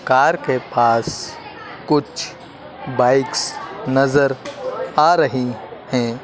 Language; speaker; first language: Hindi; native; Hindi